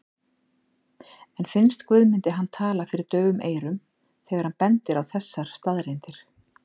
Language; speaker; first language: Icelandic; native; Icelandic